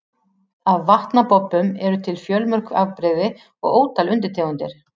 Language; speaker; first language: Icelandic; native; Icelandic